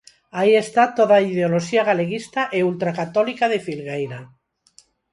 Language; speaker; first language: Galician; non-native, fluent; Spanish